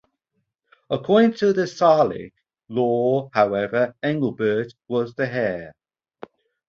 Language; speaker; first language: English; native; English